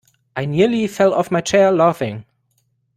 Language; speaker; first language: English; non-native, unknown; German